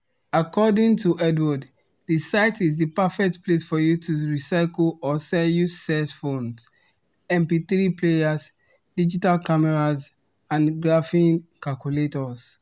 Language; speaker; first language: English; non-native, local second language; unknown